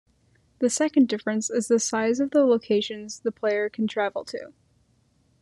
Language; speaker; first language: English; native; English